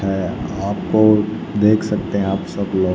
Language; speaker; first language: Hindi; native; Hindi